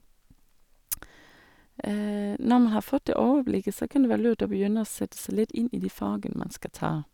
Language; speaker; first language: Norwegian; non-native, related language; Danish